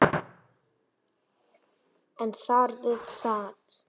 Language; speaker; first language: Icelandic; native; Icelandic